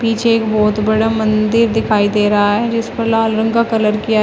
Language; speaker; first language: Hindi; native; Hindi